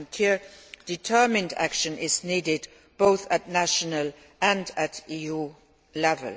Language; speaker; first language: English; non-native, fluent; Luxembourgish